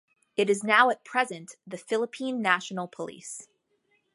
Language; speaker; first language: English; native; English